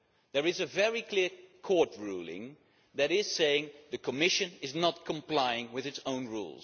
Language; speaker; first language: English; non-native, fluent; Dutch